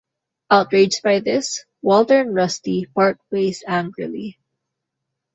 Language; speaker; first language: English; non-native, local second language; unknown